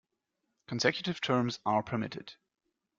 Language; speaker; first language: English; non-native, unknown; German